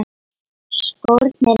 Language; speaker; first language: Icelandic; non-native, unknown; Lithuanian